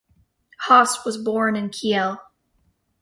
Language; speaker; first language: English; native; English